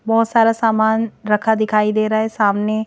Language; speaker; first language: Hindi; native; Hindi